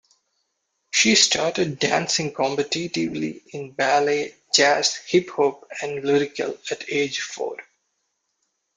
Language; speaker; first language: English; non-native, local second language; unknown